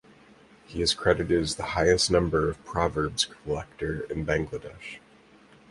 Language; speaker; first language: English; native; English